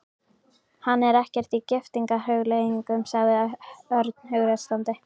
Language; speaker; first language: Icelandic; native; Icelandic